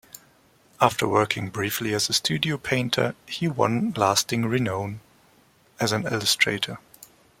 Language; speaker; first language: English; non-native, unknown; German